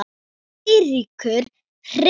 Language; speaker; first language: Icelandic; non-native, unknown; Thai